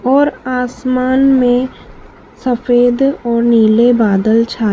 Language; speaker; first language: Hindi; native; Hindi